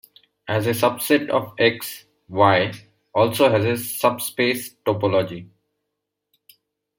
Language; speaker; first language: English; non-native, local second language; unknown